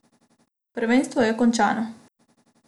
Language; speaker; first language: Slovenian; non-native, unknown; Macedonian